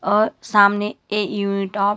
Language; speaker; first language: Hindi; non-native, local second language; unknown